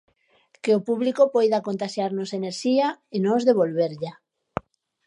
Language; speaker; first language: Galician; native; Galician